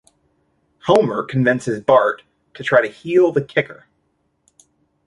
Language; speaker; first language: English; native; English